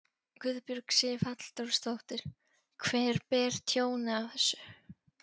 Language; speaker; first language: Icelandic; non-native, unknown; Polish